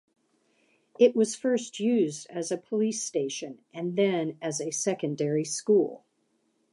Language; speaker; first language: English; native; English